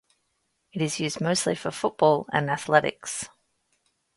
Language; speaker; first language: English; native; English